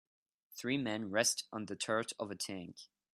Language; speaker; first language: English; non-native, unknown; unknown